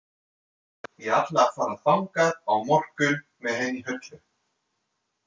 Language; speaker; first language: Icelandic; non-native, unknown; French